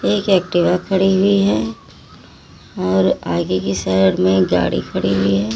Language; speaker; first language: Hindi; native; Hindi